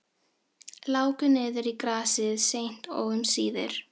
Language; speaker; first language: Icelandic; non-native, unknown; Filipino